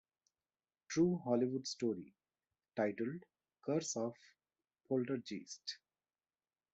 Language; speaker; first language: English; non-native, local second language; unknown